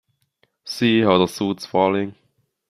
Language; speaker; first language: English; non-native, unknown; German